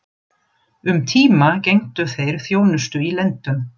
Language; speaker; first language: Icelandic; non-native, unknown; German